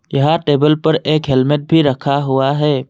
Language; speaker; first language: Hindi; non-native, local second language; Assamese